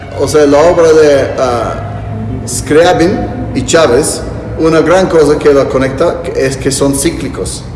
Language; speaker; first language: Spanish; non-native, fluent; English